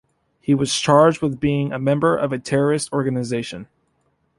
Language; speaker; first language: English; native; English